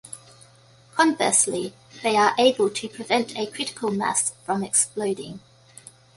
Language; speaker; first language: English; native; English